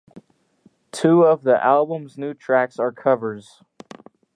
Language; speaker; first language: English; native; English